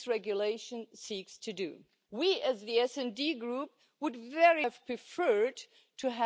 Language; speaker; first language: English; non-native, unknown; German